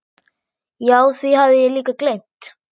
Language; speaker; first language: Icelandic; non-native, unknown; German